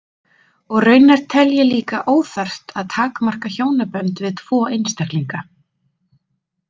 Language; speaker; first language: Icelandic; native; Icelandic